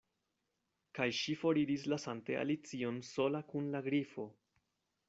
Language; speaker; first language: Esperanto; non-native, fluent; Spanish